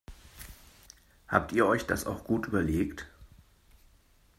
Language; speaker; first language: German; native; German